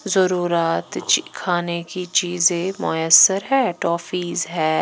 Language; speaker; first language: Hindi; non-native, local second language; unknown